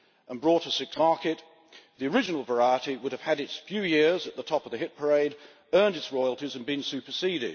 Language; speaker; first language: English; native; English